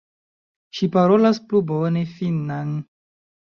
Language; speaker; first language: Esperanto; non-native, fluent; Chinese